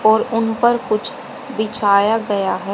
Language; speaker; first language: Hindi; native; Hindi